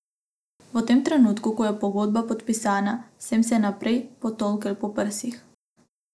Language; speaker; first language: Slovenian; non-native, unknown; Macedonian